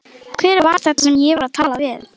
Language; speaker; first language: Icelandic; native; Icelandic